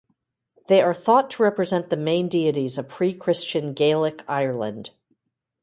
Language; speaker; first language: English; native; English